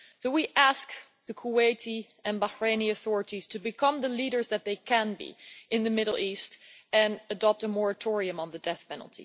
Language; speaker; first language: English; non-native, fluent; Dutch